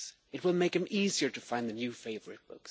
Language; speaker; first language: English; non-native, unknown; Swedish